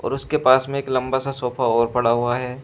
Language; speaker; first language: Hindi; native; Hindi